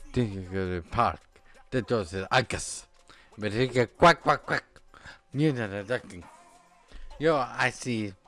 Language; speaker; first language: German; native; German